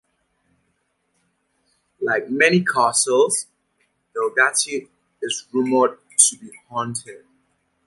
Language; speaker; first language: English; native; English